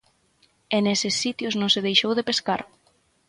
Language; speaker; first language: Galician; native; Galician